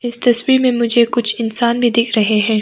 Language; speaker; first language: Hindi; non-native, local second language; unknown